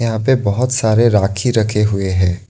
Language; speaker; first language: Hindi; non-native, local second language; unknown